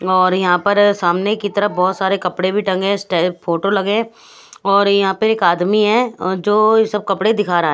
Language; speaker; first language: Hindi; native; Hindi